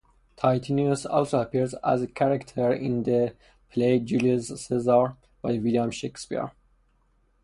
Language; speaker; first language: English; non-native, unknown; Persian